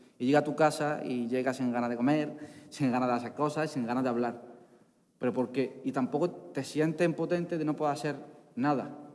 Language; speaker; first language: Spanish; non-native, fluent; Arabic